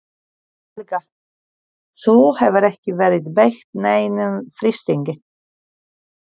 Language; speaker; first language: Icelandic; non-native, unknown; Polish